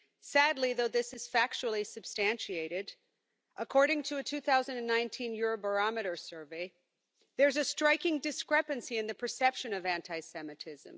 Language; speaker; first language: English; non-native, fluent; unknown